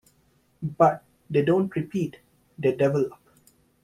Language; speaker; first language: English; native; English